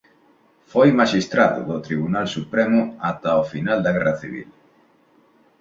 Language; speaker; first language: Galician; non-native, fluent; Spanish